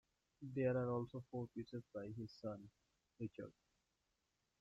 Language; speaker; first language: English; non-native, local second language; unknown